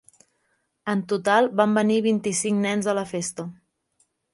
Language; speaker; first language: Catalan; native; Catalan